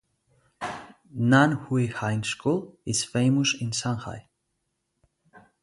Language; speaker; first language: English; non-native, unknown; Greek